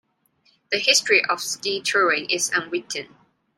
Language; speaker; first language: English; non-native, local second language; Cantonese